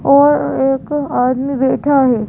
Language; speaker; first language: Hindi; native; Hindi